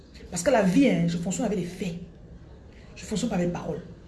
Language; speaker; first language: French; non-native, local second language; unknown